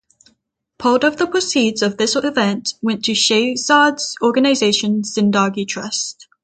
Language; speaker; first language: English; native; English